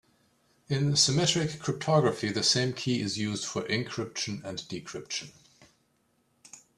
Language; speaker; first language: English; native; English